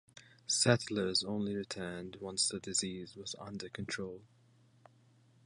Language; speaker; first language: English; native; English